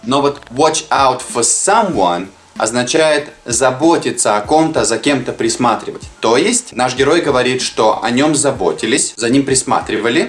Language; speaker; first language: Russian; native; Russian